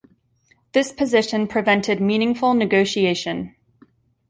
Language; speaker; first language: English; native; English